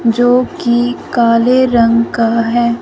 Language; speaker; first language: Hindi; non-native, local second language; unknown